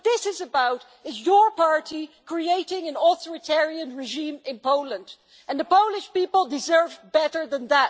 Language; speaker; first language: English; non-native, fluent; Dutch